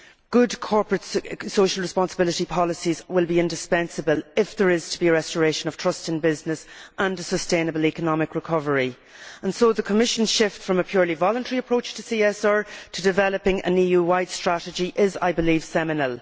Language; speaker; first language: English; native; English